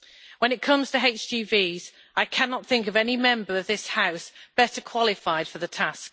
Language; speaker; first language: English; native; English